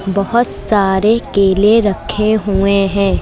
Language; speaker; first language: Hindi; native; Hindi